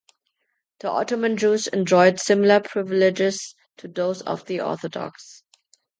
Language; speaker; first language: English; non-native, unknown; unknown